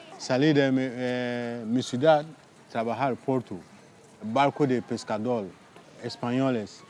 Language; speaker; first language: Spanish; non-native, learner; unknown